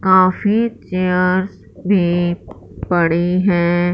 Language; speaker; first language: Hindi; non-native, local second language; Punjabi